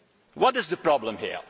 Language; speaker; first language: English; non-native, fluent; Dutch